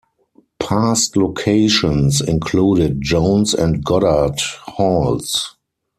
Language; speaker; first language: English; non-native, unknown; German